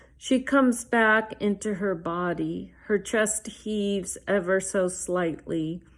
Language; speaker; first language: English; early bilingual, other home language; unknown